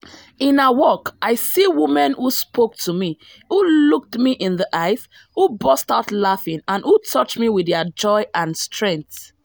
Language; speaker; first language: English; non-native, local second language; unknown